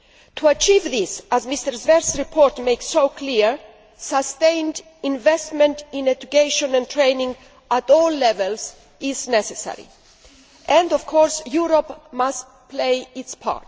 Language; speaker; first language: English; non-native, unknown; Greek